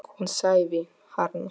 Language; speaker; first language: Icelandic; non-native, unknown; Polish